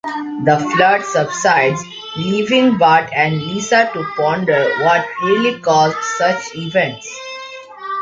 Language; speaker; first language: English; non-native, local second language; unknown